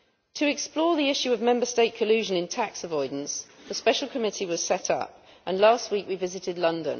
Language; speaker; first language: English; native; English